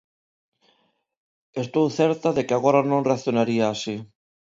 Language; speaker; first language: Galician; non-native, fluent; Spanish